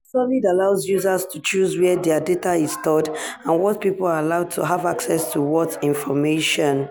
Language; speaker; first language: English; non-native, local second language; Yoruba